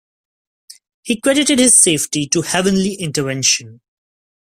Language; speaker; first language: English; non-native, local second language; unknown